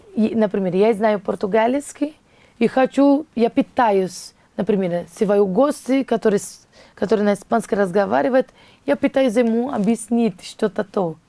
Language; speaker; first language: Russian; non-native, fluent; Portuguese